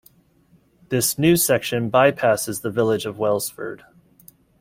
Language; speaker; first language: English; native; English